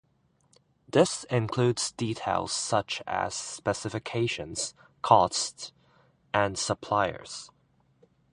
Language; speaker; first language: English; non-native, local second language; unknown